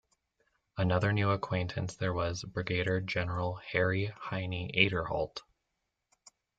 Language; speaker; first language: English; native; English